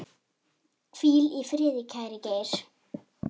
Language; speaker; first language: Icelandic; native; Icelandic